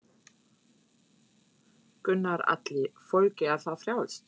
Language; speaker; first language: Icelandic; non-native, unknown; German